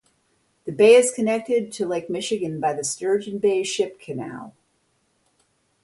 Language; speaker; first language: English; native; English